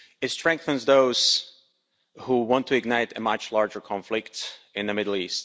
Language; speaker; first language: English; non-native, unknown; Slovak